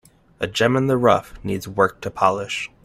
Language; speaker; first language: English; native; English